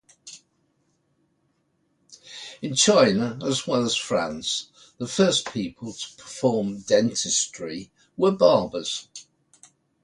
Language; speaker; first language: English; native; English